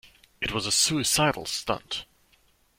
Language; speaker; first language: English; non-native, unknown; German